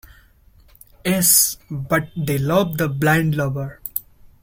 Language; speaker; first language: English; non-native, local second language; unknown